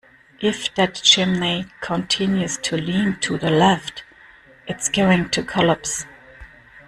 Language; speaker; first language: English; non-native, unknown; German